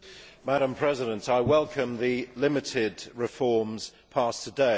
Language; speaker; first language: English; native; English